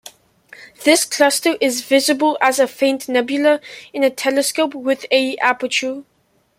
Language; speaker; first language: English; native; English